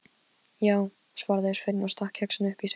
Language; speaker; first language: Icelandic; non-native, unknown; Polish